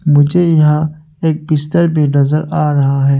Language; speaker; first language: Hindi; early bilingual, other home language; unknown